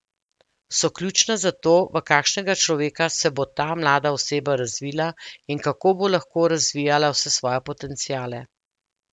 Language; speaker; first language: Slovenian; native; Slovenian